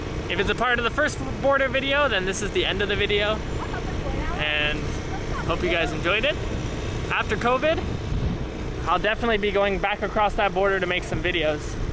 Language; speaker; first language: English; native; English